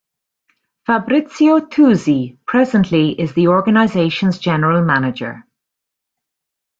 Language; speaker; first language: English; native; English